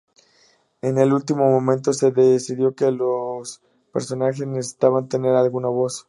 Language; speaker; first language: Spanish; native; Spanish